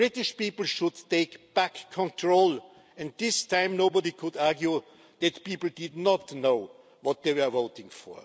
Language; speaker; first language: English; non-native, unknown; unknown